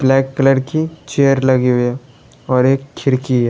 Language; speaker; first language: Hindi; native; Hindi